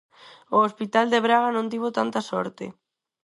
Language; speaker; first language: Galician; non-native, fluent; Spanish